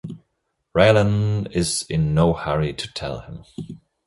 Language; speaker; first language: English; non-native, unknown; German